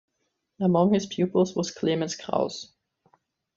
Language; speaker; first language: English; non-native, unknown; German